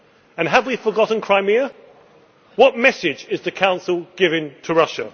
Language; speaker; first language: English; native; English